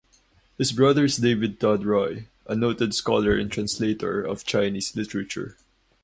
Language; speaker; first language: English; non-native, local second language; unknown